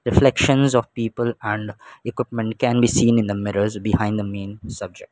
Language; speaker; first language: English; non-native, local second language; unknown